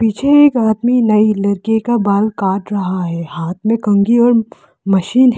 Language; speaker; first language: Hindi; non-native, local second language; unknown